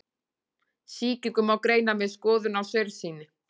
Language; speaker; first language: Icelandic; native; Icelandic